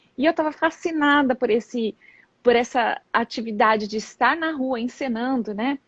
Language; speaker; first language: Portuguese; native; Portuguese